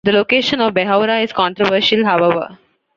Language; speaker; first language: English; non-native, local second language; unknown